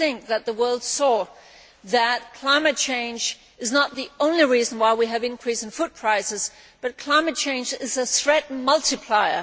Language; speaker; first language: English; non-native, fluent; Danish